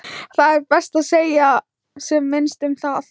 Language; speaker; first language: Icelandic; non-native, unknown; Thai